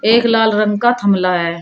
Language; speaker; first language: Hindi; native; Hindi